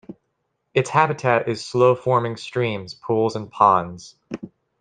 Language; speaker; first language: English; native; English